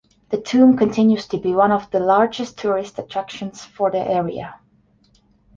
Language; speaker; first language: English; non-native, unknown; Estonian